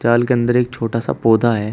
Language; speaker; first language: Hindi; native; Hindi